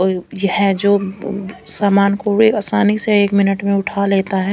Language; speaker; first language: Hindi; non-native, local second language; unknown